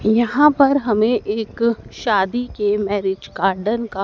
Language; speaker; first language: Hindi; native; Hindi